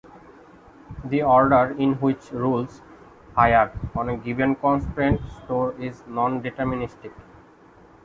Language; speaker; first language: English; non-native, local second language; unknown